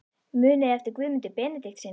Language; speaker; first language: Icelandic; native; Icelandic